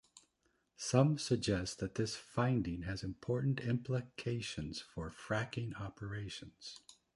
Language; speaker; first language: English; native; English